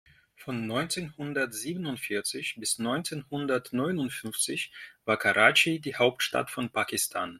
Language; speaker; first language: German; non-native, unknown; Russian